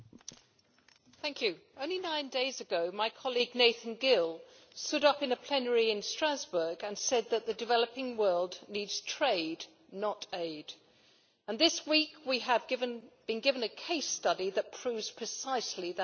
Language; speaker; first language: English; native; English